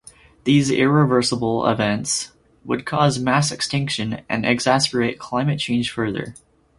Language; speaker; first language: English; native; English